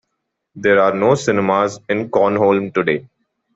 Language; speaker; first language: English; non-native, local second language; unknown